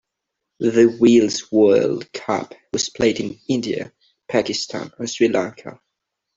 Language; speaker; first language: English; non-native, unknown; Catalan